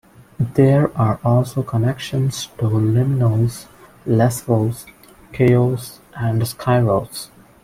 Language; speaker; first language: English; non-native, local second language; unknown